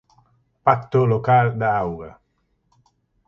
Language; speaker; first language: Galician; native; Galician